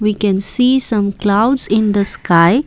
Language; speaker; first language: English; non-native, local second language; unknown